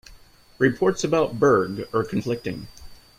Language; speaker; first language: English; native; English